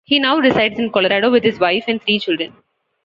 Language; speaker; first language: English; non-native, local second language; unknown